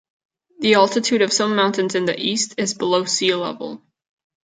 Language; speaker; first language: English; non-native, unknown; Catalan